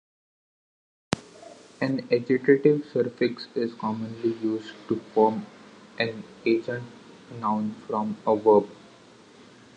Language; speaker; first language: English; non-native, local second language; Marathi